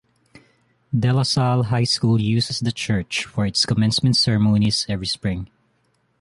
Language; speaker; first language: English; non-native, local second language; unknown